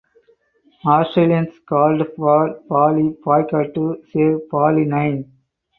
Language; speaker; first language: English; non-native, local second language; Tamil